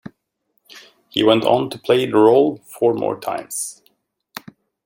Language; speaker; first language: English; native; English